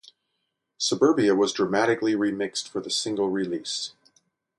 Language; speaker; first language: English; native; English